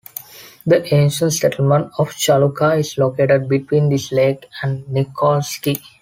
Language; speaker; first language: English; non-native, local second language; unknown